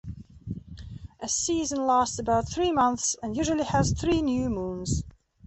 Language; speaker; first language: English; non-native, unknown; Belarusian